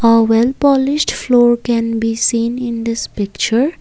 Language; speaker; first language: English; non-native, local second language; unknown